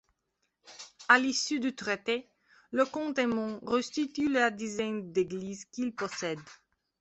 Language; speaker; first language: French; non-native, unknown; Belarusian